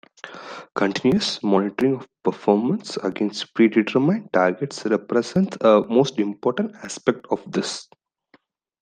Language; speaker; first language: English; non-native, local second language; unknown